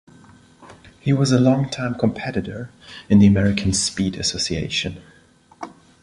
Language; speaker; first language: English; non-native, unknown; Spanish